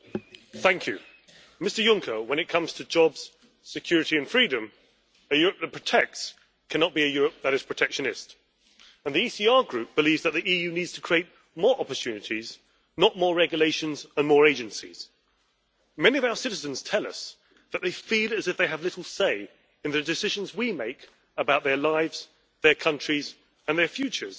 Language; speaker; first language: English; native; English